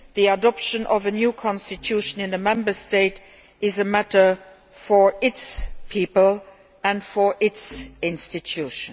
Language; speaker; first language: English; non-native, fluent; Luxembourgish